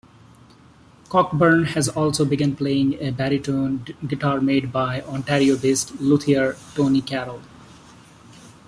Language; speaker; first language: English; non-native, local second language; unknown